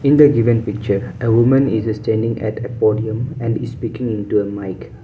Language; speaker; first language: English; non-native, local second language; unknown